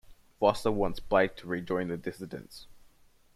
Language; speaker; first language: English; native; English